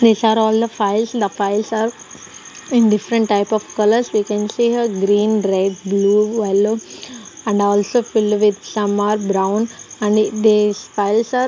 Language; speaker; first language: English; non-native, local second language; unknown